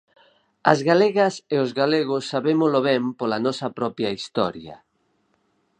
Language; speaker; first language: Galician; native; Galician